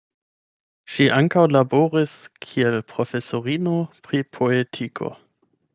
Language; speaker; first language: Esperanto; non-native, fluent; German